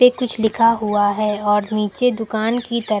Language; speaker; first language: Hindi; native; Hindi